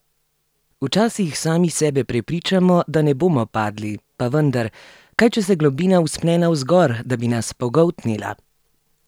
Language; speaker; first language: Slovenian; native; Slovenian